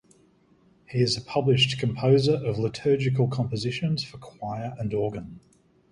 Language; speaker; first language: English; native; English